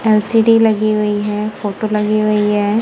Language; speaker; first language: Hindi; non-native, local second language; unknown